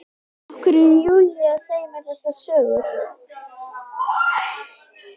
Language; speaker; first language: Icelandic; native; Icelandic